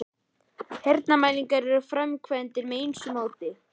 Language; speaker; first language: Icelandic; native; Icelandic